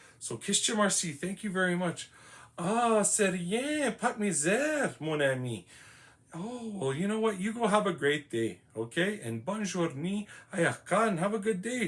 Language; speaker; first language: English; native; English